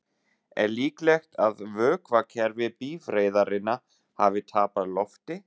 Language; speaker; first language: Icelandic; non-native, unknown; German